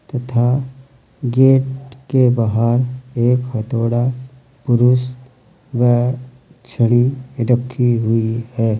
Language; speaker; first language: Hindi; native; Hindi